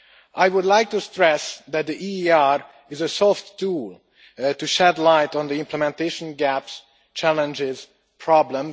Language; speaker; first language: English; non-native, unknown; Hungarian